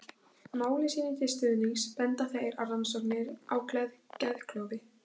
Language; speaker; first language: Icelandic; native; Icelandic